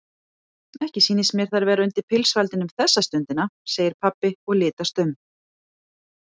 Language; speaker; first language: Icelandic; native; Icelandic